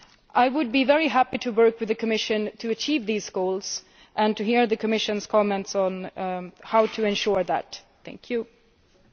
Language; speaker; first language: English; non-native, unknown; Swedish